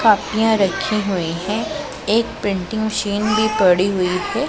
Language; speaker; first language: Hindi; non-native, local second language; Punjabi